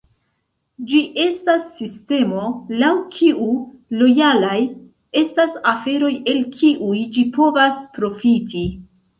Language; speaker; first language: Esperanto; non-native, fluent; Central Kurdish